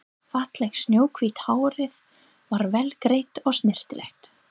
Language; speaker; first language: Icelandic; non-native, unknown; English